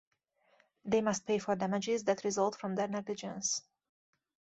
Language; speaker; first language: English; native; English